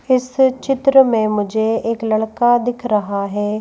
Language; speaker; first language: Hindi; native; Hindi